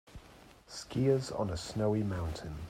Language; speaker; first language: English; native; English